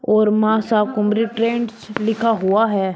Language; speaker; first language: Hindi; native; Hindi